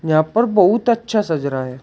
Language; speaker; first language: Hindi; native; Hindi